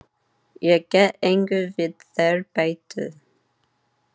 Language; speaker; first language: Icelandic; non-native, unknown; English